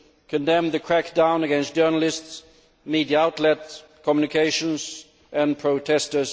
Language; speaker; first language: English; non-native, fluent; Swedish